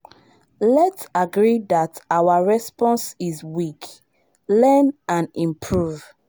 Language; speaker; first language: English; non-native, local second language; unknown